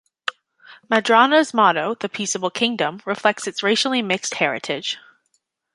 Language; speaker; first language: English; native; English